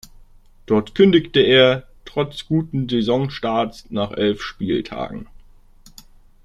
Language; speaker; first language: German; native; German